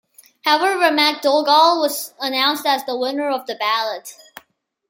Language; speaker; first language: English; non-native, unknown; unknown